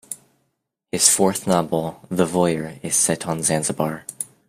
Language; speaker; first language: English; native; English